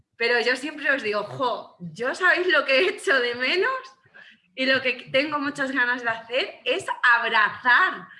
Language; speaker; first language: Spanish; native; Spanish